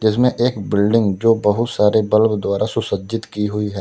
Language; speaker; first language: Hindi; native; Hindi